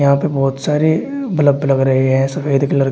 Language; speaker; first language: Hindi; native; Hindi